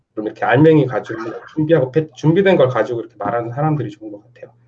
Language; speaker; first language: Korean; native; Korean